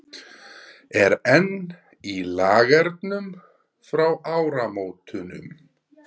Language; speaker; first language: Icelandic; native; Icelandic